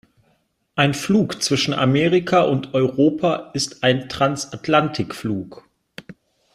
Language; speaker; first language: German; native; German